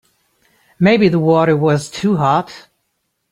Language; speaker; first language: English; native; English